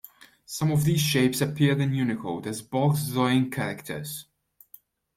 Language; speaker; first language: English; non-native, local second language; Maltese